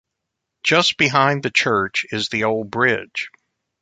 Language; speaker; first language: English; native; English